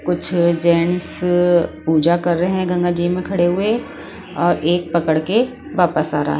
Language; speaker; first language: Hindi; non-native, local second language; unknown